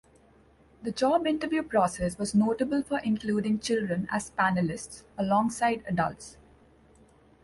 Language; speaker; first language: English; non-native, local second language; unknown